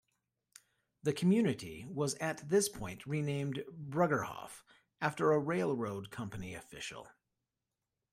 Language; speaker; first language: English; native; English